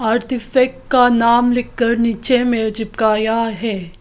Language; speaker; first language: Hindi; early bilingual, other home language; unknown